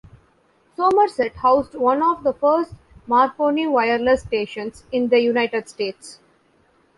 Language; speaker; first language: English; non-native, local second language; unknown